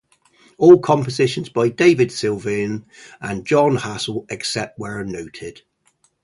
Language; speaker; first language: English; native; English